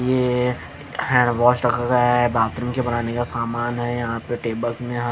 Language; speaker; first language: Hindi; native; Hindi